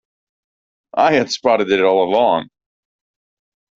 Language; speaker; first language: English; native; English